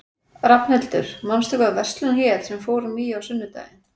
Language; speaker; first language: Icelandic; native; Icelandic